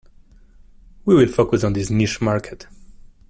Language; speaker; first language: English; non-native, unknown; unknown